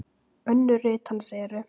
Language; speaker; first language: Icelandic; native; Icelandic